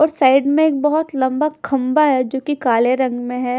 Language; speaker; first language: Hindi; non-native, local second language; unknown